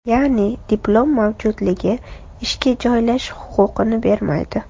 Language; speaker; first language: Uzbek; native; Uzbek